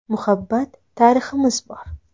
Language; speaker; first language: Uzbek; native; Uzbek